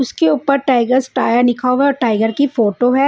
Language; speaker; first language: Hindi; non-native, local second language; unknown